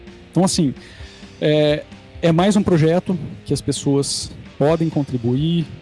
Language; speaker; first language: Portuguese; native; Portuguese